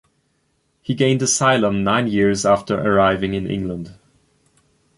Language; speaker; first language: English; non-native, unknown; German